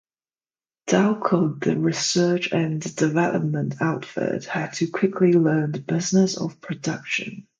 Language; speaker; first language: English; non-native, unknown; Chinese